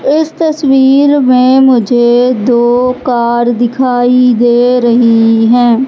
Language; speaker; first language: Hindi; native; Hindi